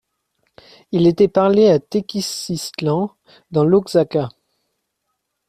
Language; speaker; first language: French; native; French